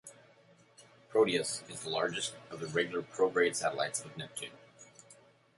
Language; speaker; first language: English; native; English